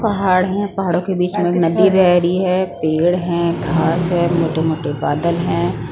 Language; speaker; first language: Hindi; non-native, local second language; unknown